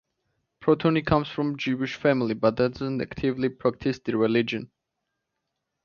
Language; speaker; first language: English; native; English